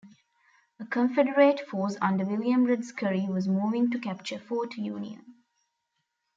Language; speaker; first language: English; non-native, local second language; Tamil